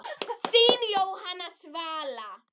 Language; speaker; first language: Icelandic; native; Icelandic